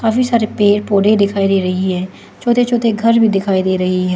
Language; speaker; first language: Hindi; non-native, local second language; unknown